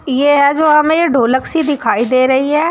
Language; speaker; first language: Hindi; native; Hindi